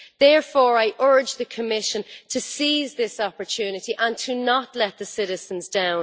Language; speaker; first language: English; native; English